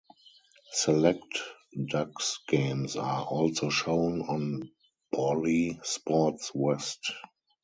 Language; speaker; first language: English; non-native, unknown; German